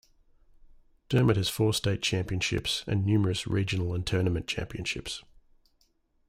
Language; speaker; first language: English; native; English